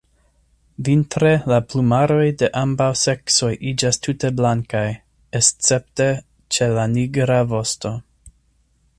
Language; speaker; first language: Esperanto; non-native, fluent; English